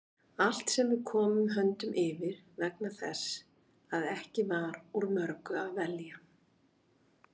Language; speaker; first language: Icelandic; native; Icelandic